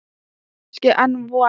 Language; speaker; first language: Icelandic; non-native, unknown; Thai